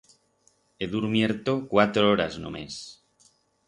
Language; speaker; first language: Aragonese; non-native, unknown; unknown